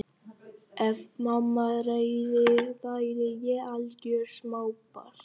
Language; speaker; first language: Icelandic; non-native, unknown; Vietnamese